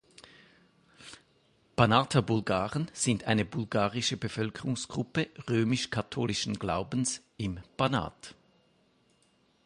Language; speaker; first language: German; native; German